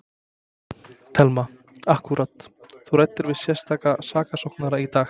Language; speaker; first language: Icelandic; non-native, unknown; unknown